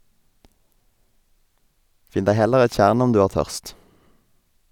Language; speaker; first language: Norwegian; native; Norwegian